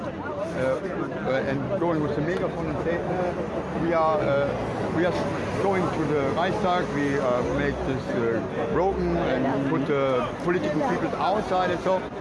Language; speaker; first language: English; non-native, learner; German